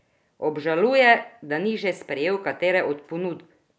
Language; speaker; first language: Slovenian; non-native, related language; Croatian